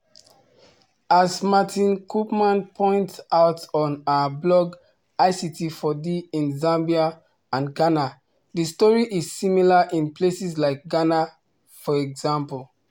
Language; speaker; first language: English; non-native, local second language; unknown